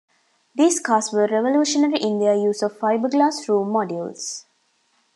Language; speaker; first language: English; non-native, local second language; Tamil